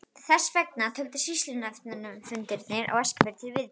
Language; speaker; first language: Icelandic; native; Icelandic